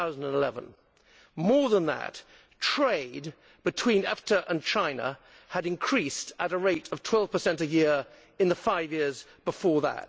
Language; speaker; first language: English; native; English